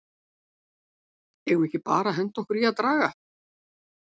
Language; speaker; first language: Icelandic; native; Icelandic